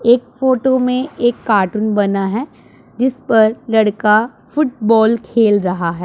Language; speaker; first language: Hindi; non-native, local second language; Punjabi